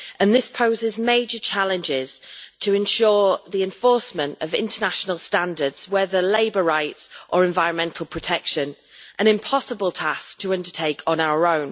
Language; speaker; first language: English; native; English